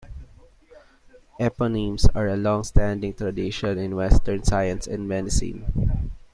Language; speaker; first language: English; non-native, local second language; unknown